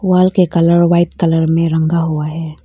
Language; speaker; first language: Hindi; non-native, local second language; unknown